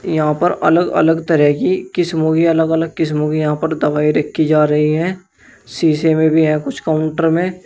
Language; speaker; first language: Hindi; native; Hindi